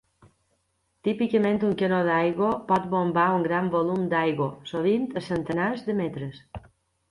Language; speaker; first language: Catalan; native; Catalan